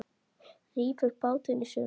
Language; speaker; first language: Icelandic; native; Icelandic